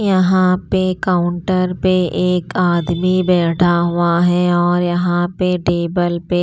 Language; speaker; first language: Hindi; non-native, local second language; Punjabi